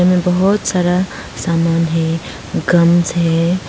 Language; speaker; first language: Hindi; non-native, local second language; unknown